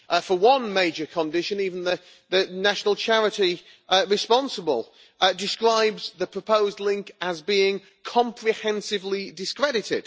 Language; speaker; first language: English; native; English